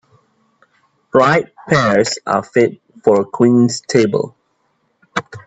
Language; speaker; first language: English; native; English